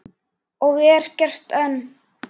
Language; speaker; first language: Icelandic; native; Icelandic